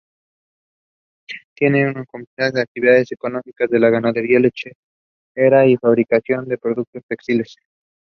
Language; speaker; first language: English; non-native, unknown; Spanish